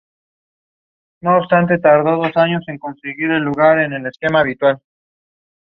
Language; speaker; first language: English; non-native, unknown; Spanish